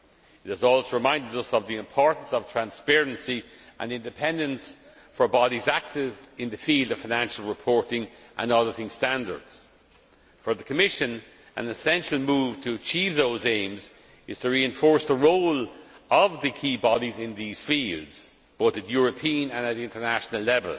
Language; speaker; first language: English; non-native, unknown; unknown